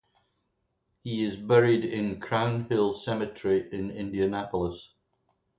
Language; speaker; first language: English; native; English